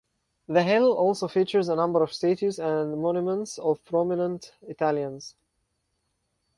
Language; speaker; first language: English; non-native, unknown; Arabic